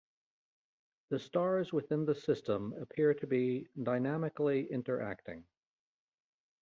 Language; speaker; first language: English; native; English